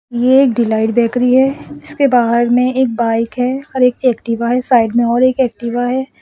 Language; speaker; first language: Hindi; non-native, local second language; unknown